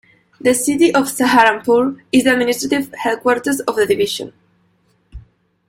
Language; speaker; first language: English; non-native, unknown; Spanish